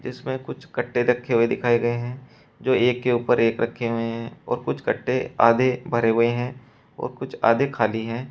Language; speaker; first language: Hindi; native; Hindi